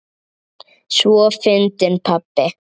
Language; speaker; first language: Icelandic; native; Icelandic